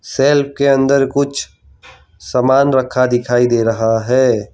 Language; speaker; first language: Hindi; non-native, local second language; Gujarati